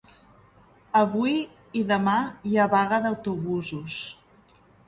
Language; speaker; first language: Catalan; non-native, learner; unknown